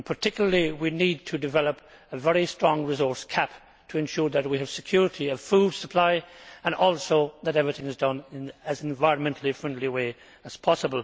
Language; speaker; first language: English; native; English